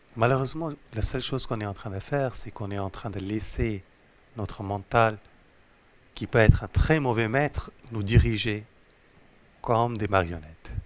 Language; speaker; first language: French; non-native, fluent; Hindi